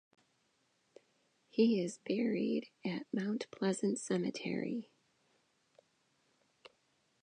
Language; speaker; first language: English; native; English